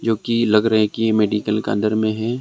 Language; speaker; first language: Hindi; non-native, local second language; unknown